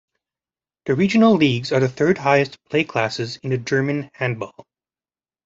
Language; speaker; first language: English; native; English